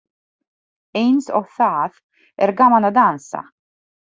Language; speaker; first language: Icelandic; non-native, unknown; Polish